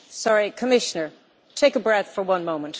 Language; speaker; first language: English; native; English